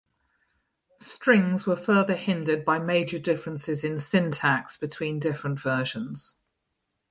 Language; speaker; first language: English; native; English